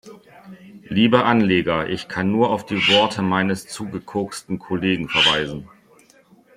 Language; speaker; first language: German; native; German